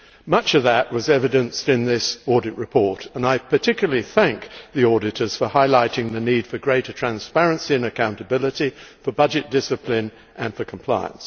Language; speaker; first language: English; native; English